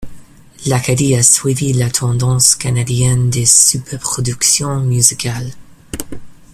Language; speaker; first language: French; non-native, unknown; English